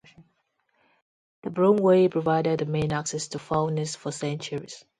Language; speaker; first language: English; non-native, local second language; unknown